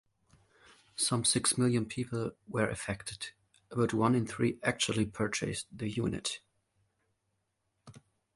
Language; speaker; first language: English; non-native, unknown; German